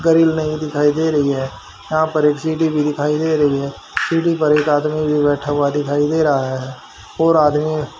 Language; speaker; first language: Hindi; native; Hindi